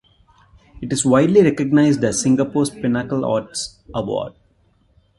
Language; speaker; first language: English; non-native, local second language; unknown